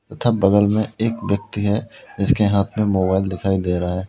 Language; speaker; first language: Hindi; native; Hindi